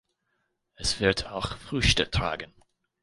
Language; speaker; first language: German; non-native, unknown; English